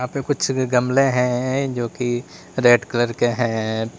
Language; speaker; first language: Hindi; native; Hindi